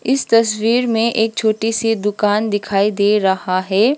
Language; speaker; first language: Hindi; non-native, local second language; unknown